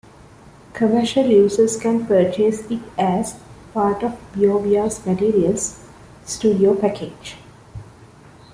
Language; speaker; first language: English; non-native, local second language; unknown